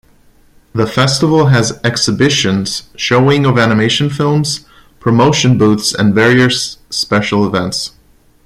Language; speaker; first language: English; non-native, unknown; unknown